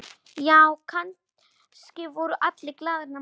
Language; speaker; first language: Icelandic; non-native, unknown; Polish